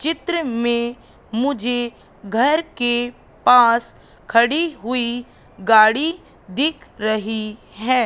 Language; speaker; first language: Hindi; native; Hindi